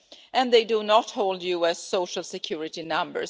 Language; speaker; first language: English; non-native, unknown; Swedish